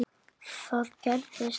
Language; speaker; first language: Icelandic; native; Icelandic